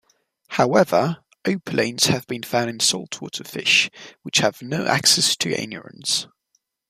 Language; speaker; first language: English; native; English